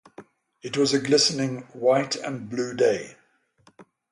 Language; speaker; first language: English; native; English